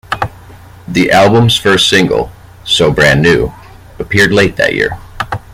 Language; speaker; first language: English; native; English